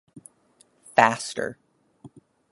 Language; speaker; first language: English; native; English